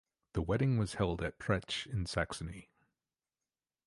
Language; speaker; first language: English; native; English